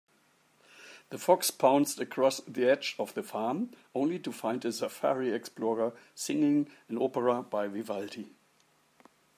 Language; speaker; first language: English; non-native, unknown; German